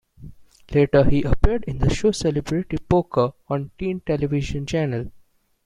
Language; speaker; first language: English; non-native, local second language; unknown